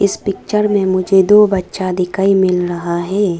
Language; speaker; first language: Hindi; non-native, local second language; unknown